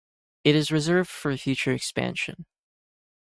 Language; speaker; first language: English; native; English